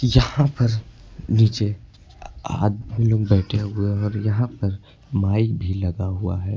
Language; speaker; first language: Hindi; native; Hindi